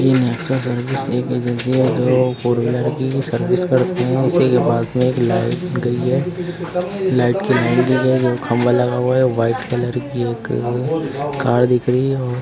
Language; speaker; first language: Hindi; native; Hindi